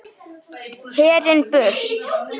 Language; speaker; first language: Icelandic; native; Icelandic